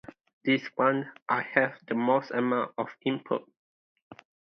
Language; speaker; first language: English; non-native, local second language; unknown